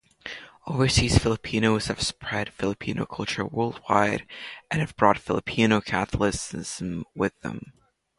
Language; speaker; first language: English; non-native, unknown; Latvian